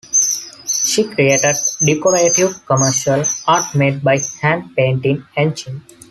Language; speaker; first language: English; non-native, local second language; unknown